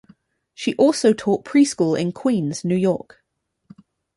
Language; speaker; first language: English; native; English